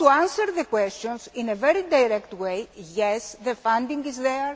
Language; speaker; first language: English; non-native, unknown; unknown